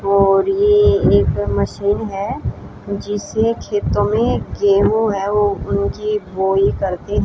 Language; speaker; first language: Hindi; native; Hindi